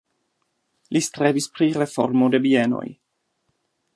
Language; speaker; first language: Esperanto; non-native, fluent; German